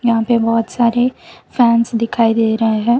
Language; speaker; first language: Hindi; non-native, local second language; Gujarati